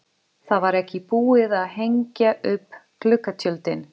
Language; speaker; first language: Icelandic; non-native, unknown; Portuguese